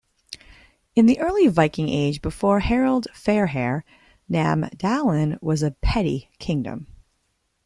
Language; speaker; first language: English; native; English